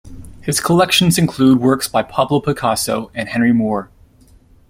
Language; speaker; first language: English; native; English